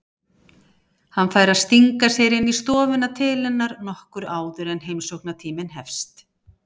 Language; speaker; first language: Icelandic; native; Icelandic